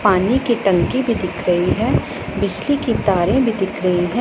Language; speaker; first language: Hindi; non-native, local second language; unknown